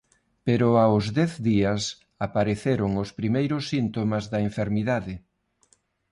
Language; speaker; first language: Galician; non-native, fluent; Spanish